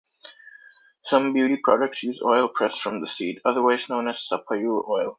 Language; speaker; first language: English; native; English